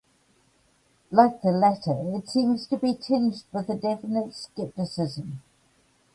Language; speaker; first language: English; native; English